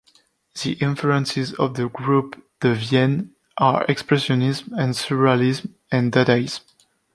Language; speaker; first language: English; non-native, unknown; French